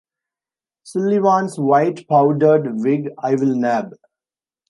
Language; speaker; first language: English; non-native, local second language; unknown